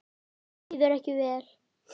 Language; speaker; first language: Icelandic; native; Icelandic